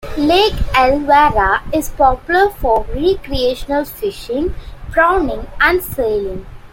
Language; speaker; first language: English; non-native, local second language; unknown